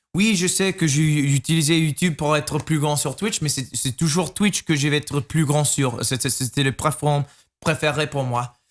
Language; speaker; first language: French; non-native, learner; English